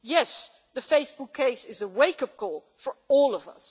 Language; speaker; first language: English; non-native, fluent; Dutch